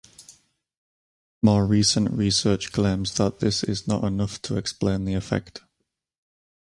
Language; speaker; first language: English; native; English